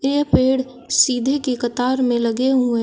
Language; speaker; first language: Hindi; native; Hindi